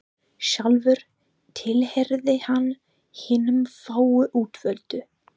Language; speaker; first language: Icelandic; non-native, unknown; English